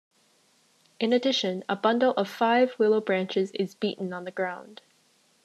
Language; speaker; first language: English; native; English